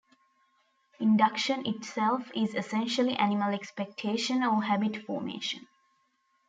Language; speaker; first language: English; non-native, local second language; Tamil